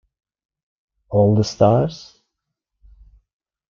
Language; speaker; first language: English; non-native, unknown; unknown